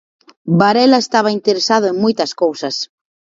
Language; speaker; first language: Galician; native; Galician